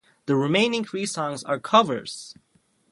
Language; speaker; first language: English; native; English